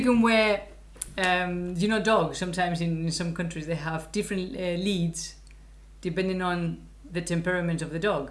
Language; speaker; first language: English; non-native, fluent; Spanish